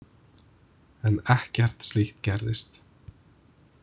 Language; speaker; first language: Icelandic; non-native, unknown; English